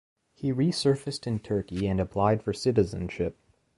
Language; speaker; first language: English; native; English